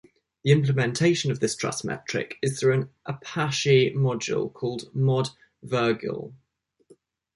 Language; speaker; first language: English; native; English